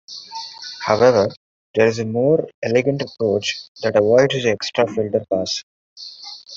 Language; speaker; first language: English; non-native, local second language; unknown